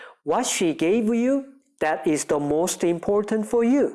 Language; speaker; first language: English; non-native, fluent; Korean